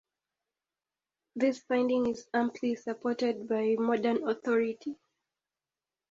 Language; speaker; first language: English; native; English